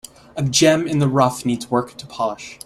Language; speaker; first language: English; native; English